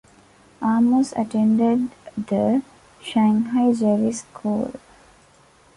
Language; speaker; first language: English; non-native, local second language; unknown